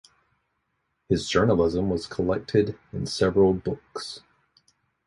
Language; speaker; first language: English; native; English